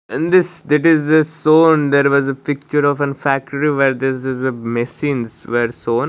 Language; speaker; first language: English; non-native, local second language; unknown